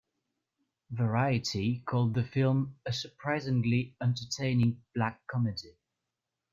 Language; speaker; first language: English; non-native, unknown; French